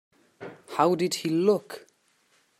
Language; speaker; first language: English; non-native, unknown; German